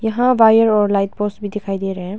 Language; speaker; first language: Hindi; non-native, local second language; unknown